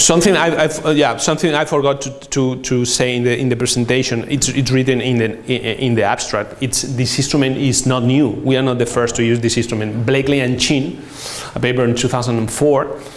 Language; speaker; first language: English; non-native, fluent; Spanish